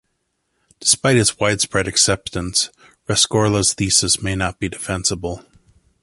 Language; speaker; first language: English; native; English